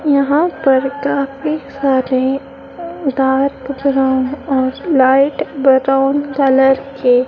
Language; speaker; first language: Hindi; native; Hindi